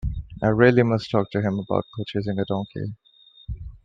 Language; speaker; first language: English; non-native, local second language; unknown